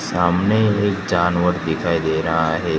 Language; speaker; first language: Hindi; non-native, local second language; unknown